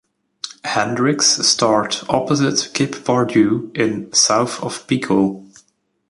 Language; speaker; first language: English; native; English